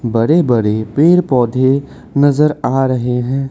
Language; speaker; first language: Hindi; non-native, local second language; Assamese